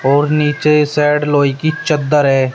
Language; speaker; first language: Hindi; native; Hindi